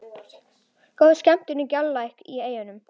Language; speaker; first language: Icelandic; native; Icelandic